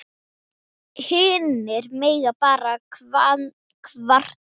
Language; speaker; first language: Icelandic; non-native, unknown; Thai